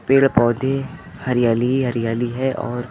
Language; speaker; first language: Hindi; native; Hindi